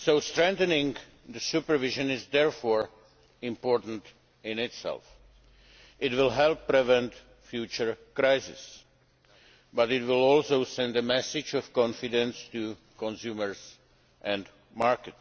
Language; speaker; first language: English; non-native, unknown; Czech